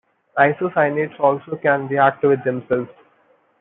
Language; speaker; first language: English; non-native, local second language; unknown